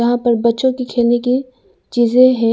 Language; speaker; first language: Hindi; non-native, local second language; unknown